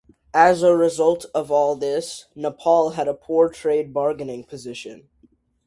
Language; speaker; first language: English; native; English